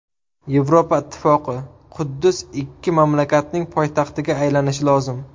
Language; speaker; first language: Uzbek; native; Uzbek